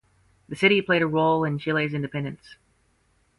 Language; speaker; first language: English; native; English